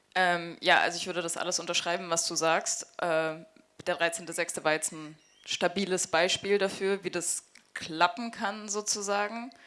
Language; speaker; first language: German; native; German